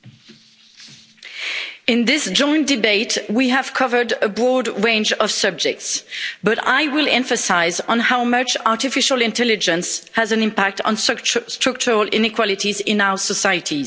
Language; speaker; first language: English; non-native, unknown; French